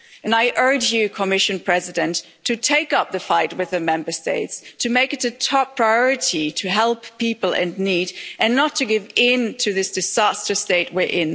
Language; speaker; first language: English; non-native, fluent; German